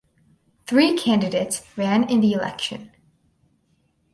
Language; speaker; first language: English; native; English